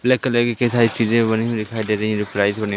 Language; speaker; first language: Hindi; native; Hindi